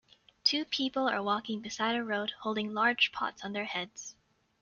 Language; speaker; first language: English; native; English